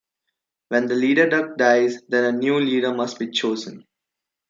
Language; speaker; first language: English; non-native, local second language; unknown